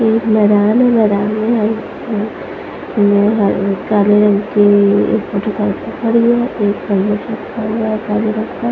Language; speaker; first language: Hindi; non-native, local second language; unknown